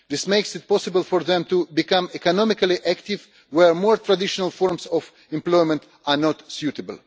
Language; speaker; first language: English; non-native, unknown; Russian